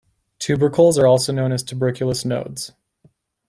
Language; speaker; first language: English; native; English